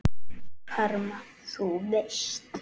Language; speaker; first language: Icelandic; native; Icelandic